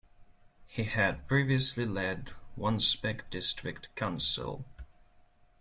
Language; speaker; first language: English; non-native, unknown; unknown